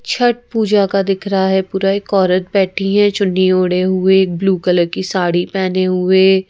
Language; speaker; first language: Hindi; native; Hindi